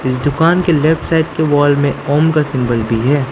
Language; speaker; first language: Hindi; non-native, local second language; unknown